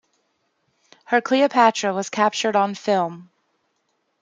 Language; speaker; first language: English; native; English